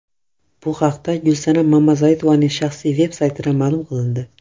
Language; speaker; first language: Uzbek; non-native, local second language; Russian